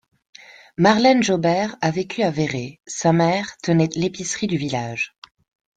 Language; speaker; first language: French; non-native, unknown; Spanish